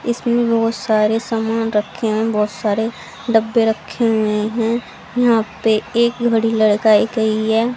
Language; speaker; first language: Hindi; native; Hindi